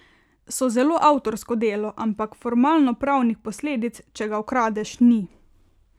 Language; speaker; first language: Slovenian; native; Slovenian